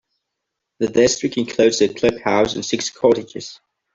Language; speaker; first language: English; non-native, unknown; Catalan